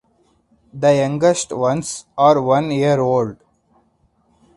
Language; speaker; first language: English; non-native, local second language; Hindi